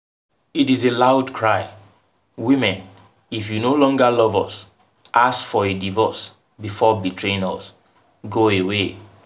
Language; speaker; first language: English; non-native, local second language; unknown